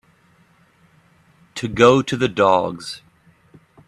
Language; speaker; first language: English; native; English